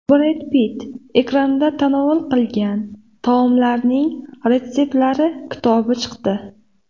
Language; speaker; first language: Uzbek; native; Uzbek